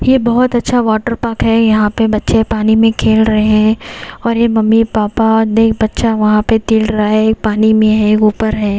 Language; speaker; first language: Hindi; native; Hindi